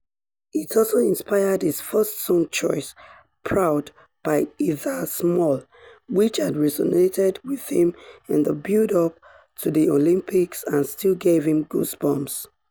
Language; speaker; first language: English; non-native, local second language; Yoruba